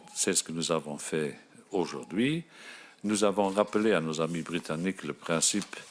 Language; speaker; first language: French; non-native, local second language; Luxembourgish